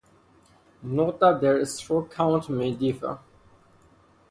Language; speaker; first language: English; non-native, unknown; Persian